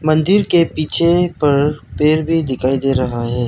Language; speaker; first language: Hindi; non-native, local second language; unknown